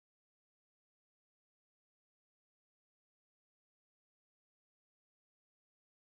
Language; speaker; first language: Hausa; non-native, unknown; Igbo